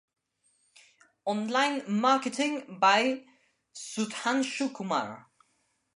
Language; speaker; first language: English; non-native, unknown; Spanish